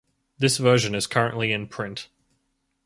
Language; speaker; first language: English; native; English